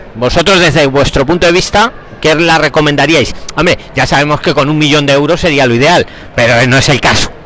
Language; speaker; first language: Spanish; native; Spanish